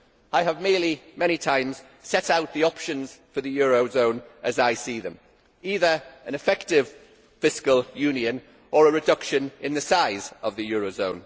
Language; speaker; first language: English; native; English